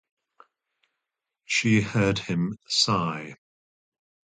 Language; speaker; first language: English; native; English